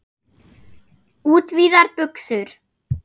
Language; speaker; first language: Icelandic; non-native, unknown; German